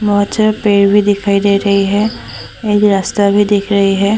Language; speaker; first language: Hindi; non-native, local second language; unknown